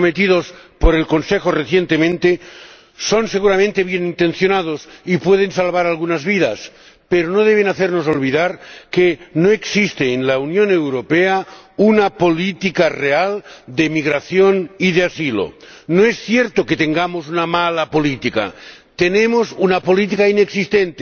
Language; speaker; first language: Spanish; non-native, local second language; Catalan